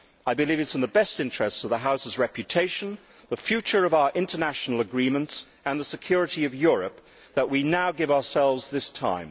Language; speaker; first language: English; native; English